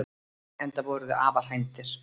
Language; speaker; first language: Icelandic; native; Icelandic